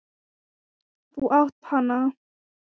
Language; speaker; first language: Icelandic; non-native, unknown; Thai